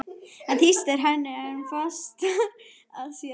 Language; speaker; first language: Icelandic; non-native, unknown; German